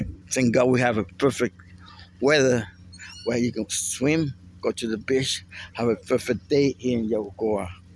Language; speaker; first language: English; non-native, fluent; Spanish